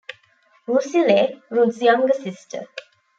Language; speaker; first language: English; non-native, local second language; Tamil